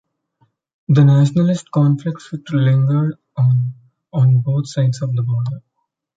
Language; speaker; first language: English; non-native, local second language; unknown